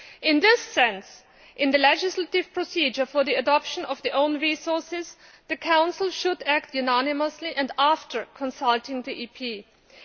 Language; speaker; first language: English; non-native, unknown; Greek